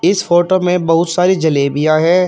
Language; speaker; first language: Hindi; native; Hindi